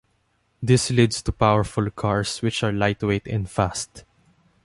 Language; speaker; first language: English; non-native, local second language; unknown